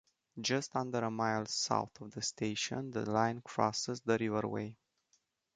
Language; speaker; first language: English; non-native, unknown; Romanian